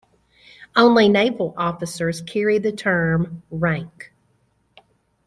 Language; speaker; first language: English; native; English